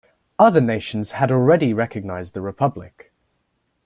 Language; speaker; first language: English; native; English